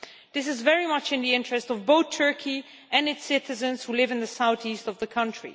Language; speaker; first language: English; non-native, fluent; Dutch